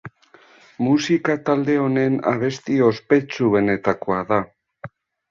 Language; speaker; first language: Basque; native; Basque